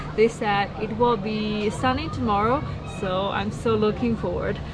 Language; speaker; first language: English; non-native, fluent; Chinese